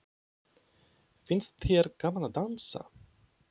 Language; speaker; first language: Icelandic; non-native, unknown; Polish